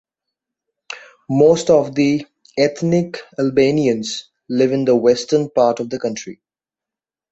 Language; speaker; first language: English; native; English